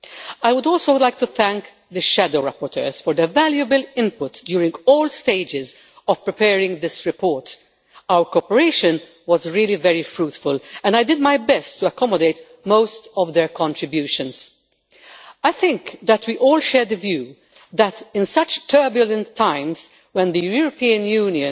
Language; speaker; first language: English; non-native, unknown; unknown